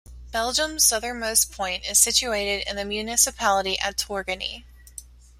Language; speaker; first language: English; native; English